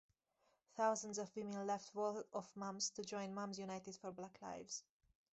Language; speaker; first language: English; native; English